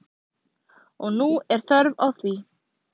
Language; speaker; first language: Icelandic; native; Icelandic